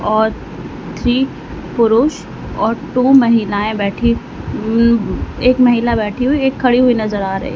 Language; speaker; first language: Hindi; native; Hindi